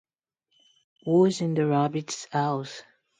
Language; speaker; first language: English; non-native, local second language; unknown